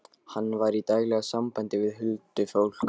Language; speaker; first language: Icelandic; non-native, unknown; Lithuanian